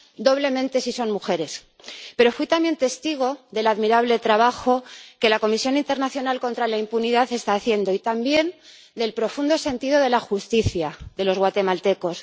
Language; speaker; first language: Spanish; native; Spanish